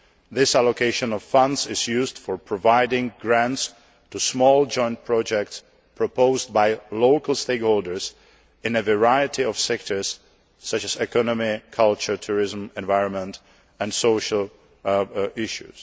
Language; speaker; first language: English; non-native, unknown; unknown